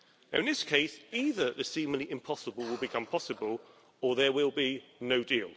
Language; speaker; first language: English; native; English